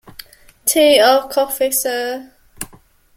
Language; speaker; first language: English; native; English